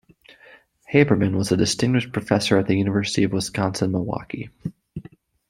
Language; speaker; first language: English; native; English